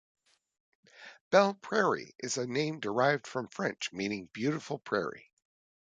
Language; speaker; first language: English; native; English